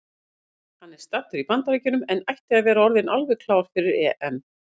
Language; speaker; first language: Icelandic; native; Icelandic